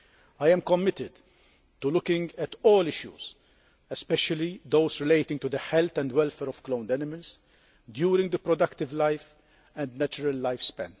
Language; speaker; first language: English; non-native, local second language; Maltese